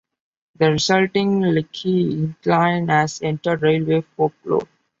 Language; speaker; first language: English; non-native, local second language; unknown